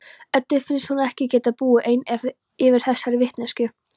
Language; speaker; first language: Icelandic; non-native, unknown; Polish